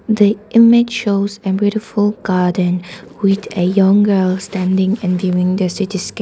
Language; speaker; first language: English; non-native, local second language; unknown